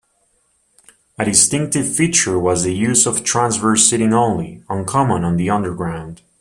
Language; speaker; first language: English; native; English